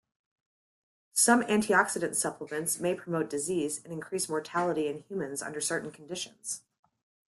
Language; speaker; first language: English; native; English